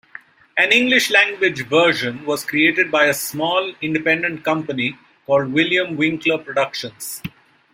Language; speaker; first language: English; non-native, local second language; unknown